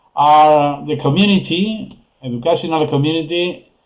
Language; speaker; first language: English; non-native, fluent; Spanish